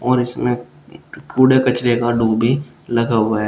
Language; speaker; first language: Hindi; native; Hindi